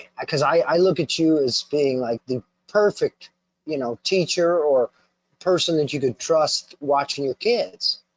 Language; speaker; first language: English; native; English